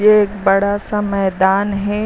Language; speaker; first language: Hindi; native; Hindi